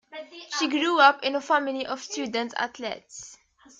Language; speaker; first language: English; native; English